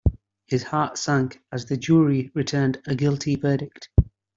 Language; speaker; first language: English; native; English